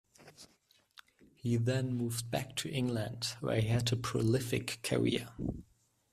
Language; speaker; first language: English; non-native, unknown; German